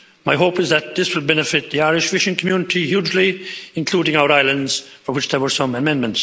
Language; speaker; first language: English; native; English